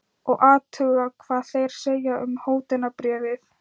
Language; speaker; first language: Icelandic; non-native, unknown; Thai